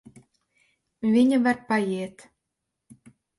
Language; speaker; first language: Latvian; native; Latvian